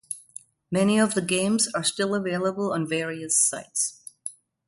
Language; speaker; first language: English; non-native, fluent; German